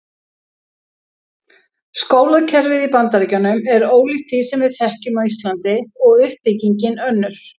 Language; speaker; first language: Icelandic; native; Icelandic